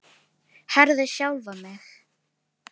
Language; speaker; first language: Icelandic; non-native, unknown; Filipino